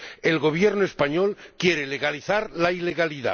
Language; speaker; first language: Spanish; non-native, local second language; Catalan